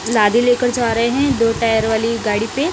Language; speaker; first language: Hindi; non-native, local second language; Punjabi